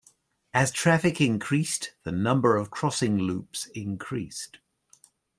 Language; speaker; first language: English; native; English